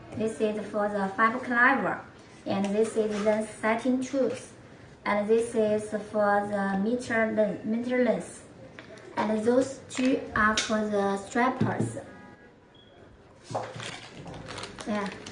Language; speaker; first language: English; non-native, fluent; Chinese